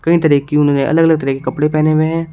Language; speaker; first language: Hindi; native; Hindi